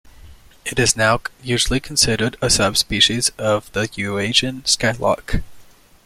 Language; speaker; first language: English; native; English